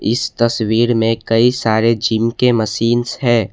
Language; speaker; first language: Hindi; non-native, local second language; Assamese